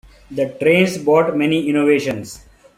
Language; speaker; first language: English; non-native, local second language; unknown